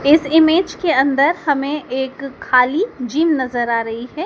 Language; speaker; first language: Hindi; native; Hindi